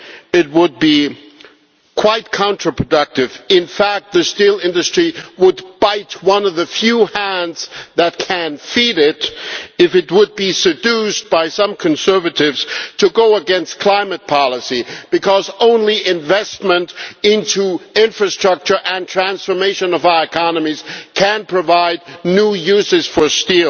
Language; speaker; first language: English; non-native, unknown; German